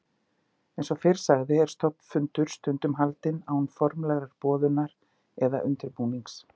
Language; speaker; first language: Icelandic; native; Icelandic